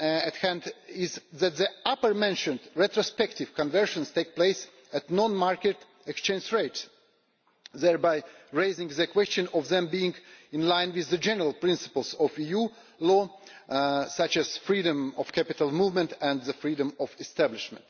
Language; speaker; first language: English; non-native, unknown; Russian